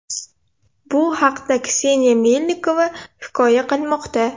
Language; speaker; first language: Uzbek; non-native, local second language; Russian